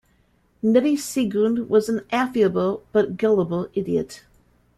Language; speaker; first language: English; native; English